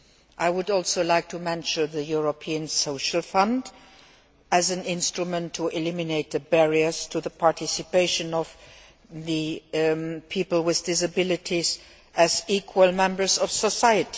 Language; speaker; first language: English; non-native, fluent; Luxembourgish